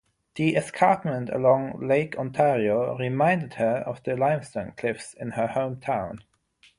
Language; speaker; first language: English; non-native, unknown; German